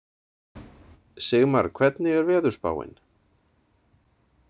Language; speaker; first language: Icelandic; native; Icelandic